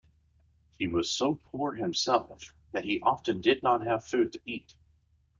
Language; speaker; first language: English; native; English